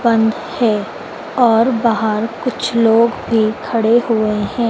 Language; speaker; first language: Hindi; native; Hindi